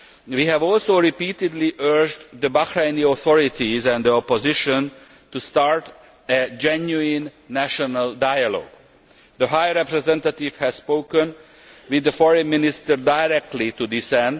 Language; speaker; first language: English; non-native, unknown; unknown